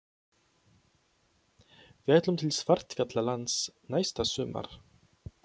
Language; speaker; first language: Icelandic; non-native, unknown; Polish